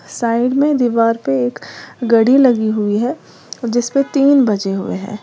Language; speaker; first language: Hindi; native; Hindi